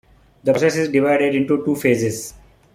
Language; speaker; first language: English; non-native, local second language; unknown